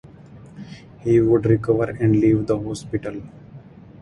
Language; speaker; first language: English; non-native, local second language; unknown